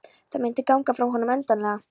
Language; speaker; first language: Icelandic; non-native, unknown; Polish